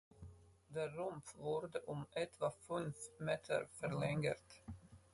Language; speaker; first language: German; non-native, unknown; Latvian